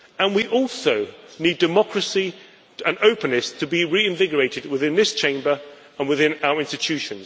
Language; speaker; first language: English; native; English